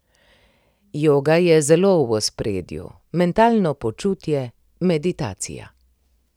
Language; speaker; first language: Slovenian; native; Slovenian